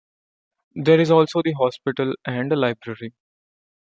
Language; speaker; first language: English; non-native, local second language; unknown